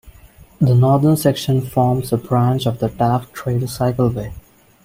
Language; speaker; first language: English; non-native, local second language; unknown